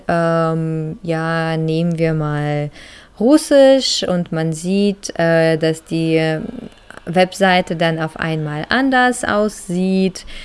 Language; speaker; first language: German; non-native, fluent; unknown